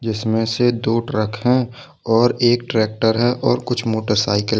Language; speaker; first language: Hindi; native; Hindi